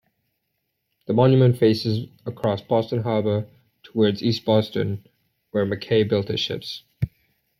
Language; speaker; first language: English; native; English